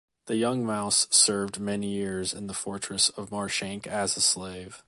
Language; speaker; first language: English; native; English